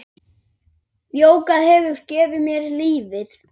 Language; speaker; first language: Icelandic; native; Icelandic